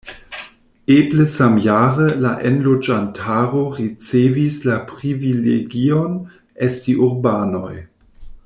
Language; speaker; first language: Esperanto; non-native, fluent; German